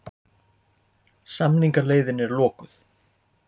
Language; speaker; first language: Icelandic; native; Icelandic